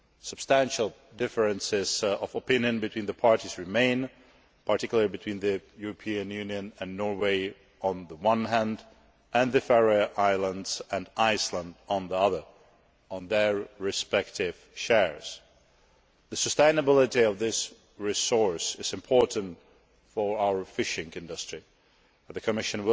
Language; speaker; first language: English; non-native, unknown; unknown